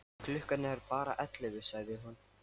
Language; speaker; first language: Icelandic; non-native, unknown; Lithuanian